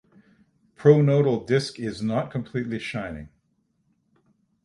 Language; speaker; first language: English; native; English